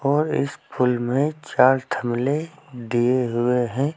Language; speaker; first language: Hindi; native; Hindi